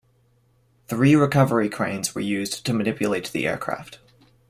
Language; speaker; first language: English; native; English